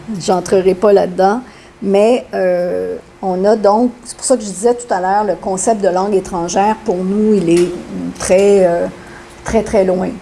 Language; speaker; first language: French; native; French